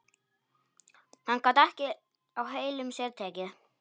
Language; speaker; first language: Icelandic; non-native, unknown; Polish